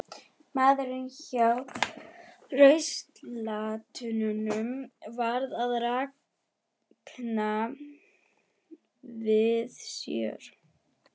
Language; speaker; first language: Icelandic; non-native, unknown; German